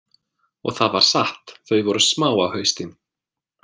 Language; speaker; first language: Icelandic; non-native, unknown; English